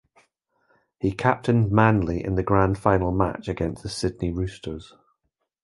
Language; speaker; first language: English; native; English